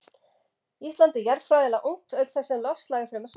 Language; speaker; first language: Icelandic; native; Icelandic